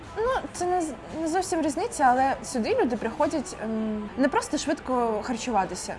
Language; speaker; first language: Ukrainian; non-native, local second language; Russian